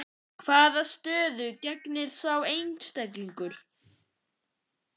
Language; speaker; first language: Icelandic; native; Icelandic